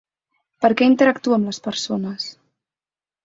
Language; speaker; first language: Catalan; native; Catalan